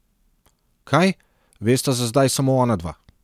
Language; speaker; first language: Slovenian; non-native, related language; Serbian